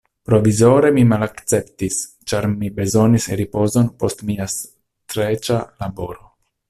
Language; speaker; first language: Esperanto; non-native, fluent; Italian